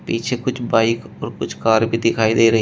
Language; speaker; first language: Hindi; native; Hindi